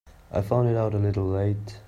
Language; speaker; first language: English; non-native, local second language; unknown